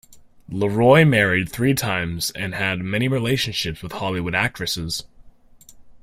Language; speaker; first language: English; native; English